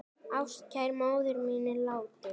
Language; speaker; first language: Icelandic; native; Icelandic